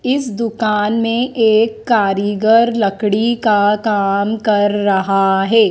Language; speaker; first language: Hindi; native; Hindi